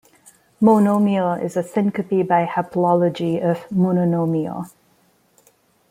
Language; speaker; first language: English; non-native, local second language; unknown